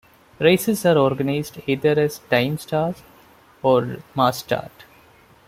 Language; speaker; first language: English; non-native, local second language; Malayalam